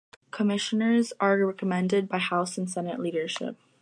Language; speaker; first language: English; native; English